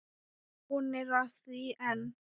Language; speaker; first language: Icelandic; non-native, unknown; Thai